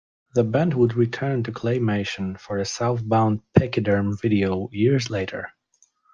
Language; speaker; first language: English; non-native, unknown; Polish